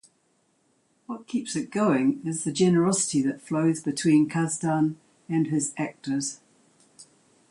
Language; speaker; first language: English; native; English